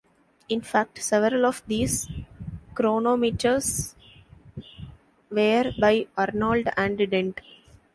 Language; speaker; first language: English; non-native, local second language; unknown